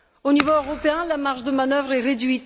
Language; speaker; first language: French; non-native, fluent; Bulgarian